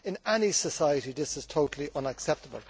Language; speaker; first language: English; native; English